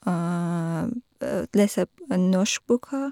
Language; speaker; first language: Norwegian; non-native, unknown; Persian